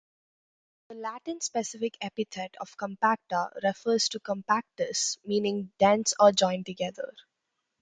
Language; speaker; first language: English; non-native, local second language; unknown